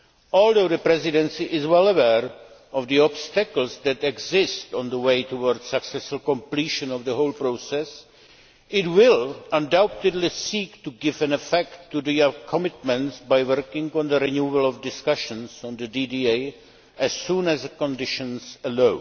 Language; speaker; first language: English; non-native, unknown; Czech